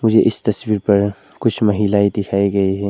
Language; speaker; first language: Hindi; non-native, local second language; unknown